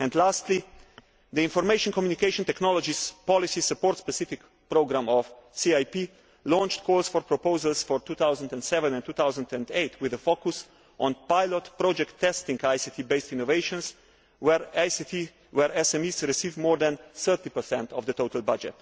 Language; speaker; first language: English; non-native, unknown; Slovenian